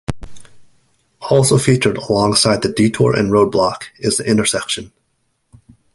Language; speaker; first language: English; native; English